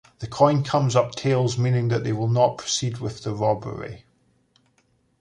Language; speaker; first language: English; native; English